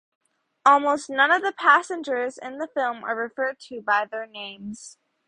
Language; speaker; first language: English; native; English